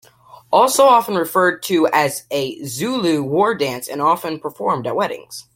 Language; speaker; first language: English; native; English